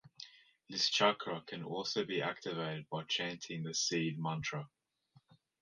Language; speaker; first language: English; native; English